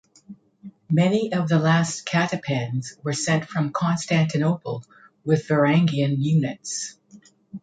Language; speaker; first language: English; native; English